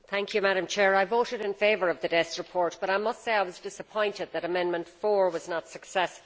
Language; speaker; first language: English; native; English